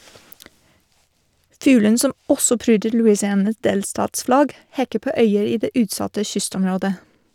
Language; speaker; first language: Norwegian; non-native, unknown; English